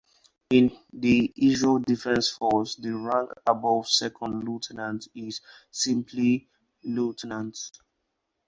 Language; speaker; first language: English; non-native, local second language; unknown